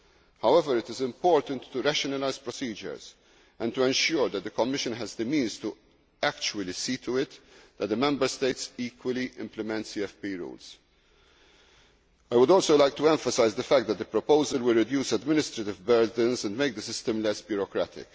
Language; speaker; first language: English; non-native, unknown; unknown